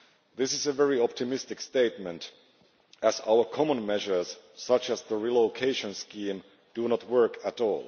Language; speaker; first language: English; non-native, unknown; Finnish